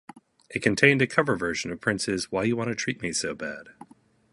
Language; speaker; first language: English; native; English